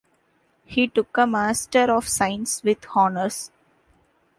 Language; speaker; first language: English; non-native, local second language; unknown